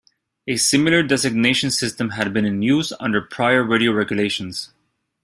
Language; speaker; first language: English; native; English